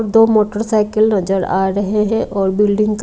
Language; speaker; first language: Hindi; non-native, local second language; Punjabi